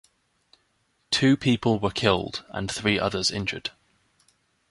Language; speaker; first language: English; native; English